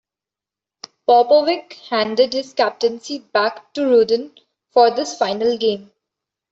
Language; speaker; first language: English; non-native, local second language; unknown